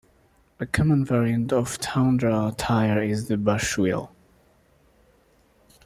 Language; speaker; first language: English; native; English